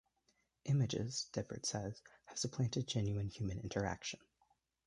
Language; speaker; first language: English; native; English